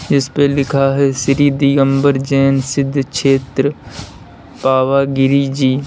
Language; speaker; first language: Hindi; native; Hindi